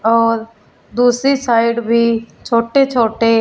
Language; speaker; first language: Hindi; non-native, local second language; Punjabi